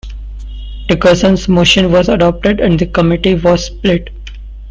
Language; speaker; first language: English; non-native, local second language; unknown